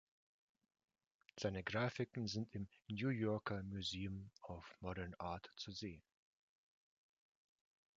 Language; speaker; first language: German; non-native, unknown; Russian